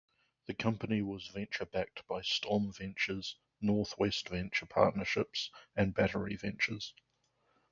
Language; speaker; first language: English; native; English